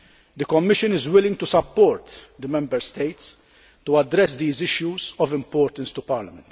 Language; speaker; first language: English; non-native, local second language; Maltese